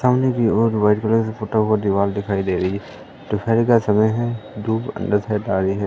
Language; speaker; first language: Hindi; native; Hindi